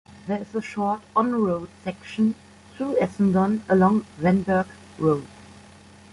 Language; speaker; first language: English; non-native, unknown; German